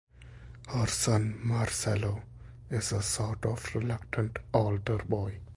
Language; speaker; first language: English; non-native, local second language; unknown